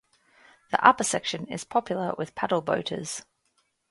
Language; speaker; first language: English; native; English